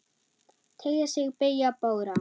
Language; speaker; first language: Icelandic; non-native, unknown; German